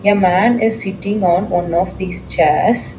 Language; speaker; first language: English; non-native, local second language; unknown